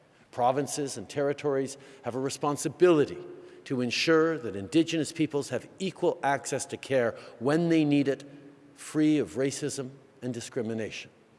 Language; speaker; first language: English; native; English